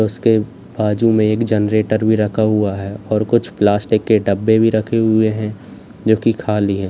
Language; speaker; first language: Hindi; native; Hindi